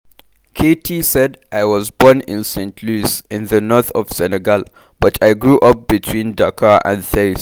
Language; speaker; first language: English; non-native, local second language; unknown